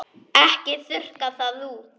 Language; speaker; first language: Icelandic; non-native, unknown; Polish